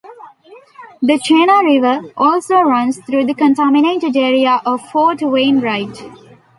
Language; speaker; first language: English; non-native, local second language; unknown